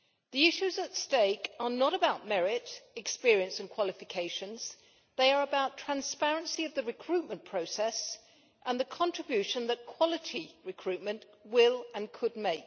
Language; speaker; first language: English; native; English